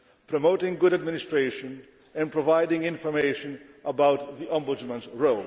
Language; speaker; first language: English; non-native, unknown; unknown